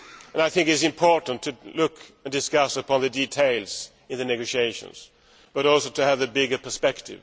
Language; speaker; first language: English; non-native, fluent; Swedish